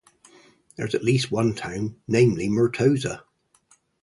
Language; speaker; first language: English; native; English